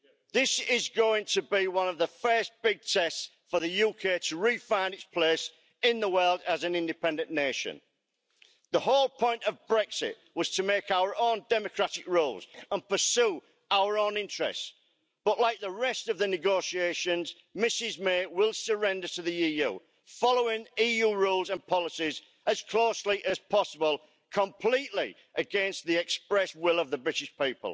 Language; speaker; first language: English; native; English